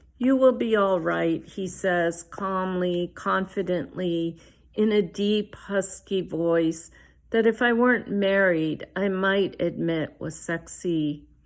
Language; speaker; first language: English; early bilingual, other home language; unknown